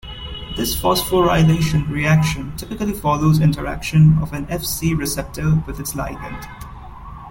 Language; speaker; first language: English; non-native, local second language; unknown